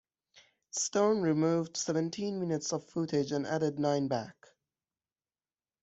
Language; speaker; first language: English; non-native, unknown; Persian